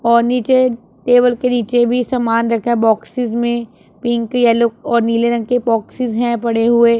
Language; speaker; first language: Hindi; non-native, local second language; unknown